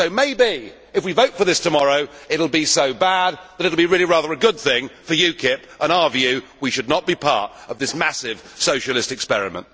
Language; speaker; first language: English; native; English